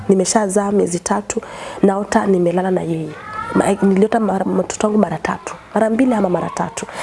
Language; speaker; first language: Swahili; non-native, local second language; Kamba